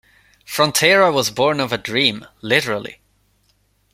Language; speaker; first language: English; non-native, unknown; Swedish